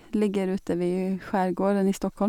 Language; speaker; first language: Norwegian; non-native, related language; Swedish